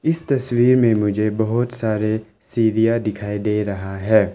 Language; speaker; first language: Hindi; non-native, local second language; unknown